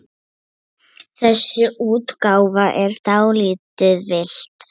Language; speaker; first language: Icelandic; non-native, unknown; Lithuanian